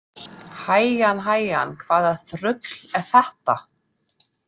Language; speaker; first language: Icelandic; non-native, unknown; German